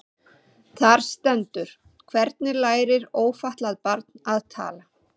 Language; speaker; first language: Icelandic; native; Icelandic